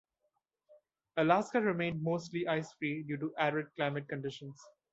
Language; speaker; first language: English; non-native, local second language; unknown